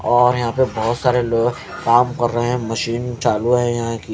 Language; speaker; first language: Hindi; non-native, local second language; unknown